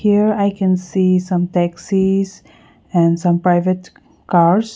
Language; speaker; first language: English; non-native, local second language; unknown